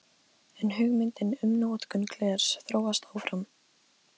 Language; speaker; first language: Icelandic; non-native, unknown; Polish